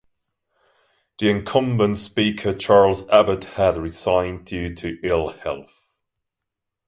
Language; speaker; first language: English; non-native, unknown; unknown